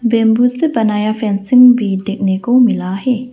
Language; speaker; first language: Hindi; non-native, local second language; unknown